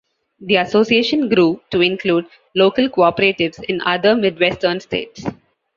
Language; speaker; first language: English; non-native, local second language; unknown